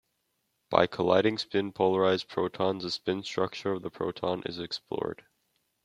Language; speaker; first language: English; native; English